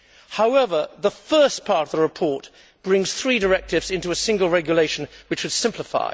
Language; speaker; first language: English; native; English